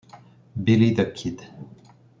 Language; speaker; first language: English; non-native, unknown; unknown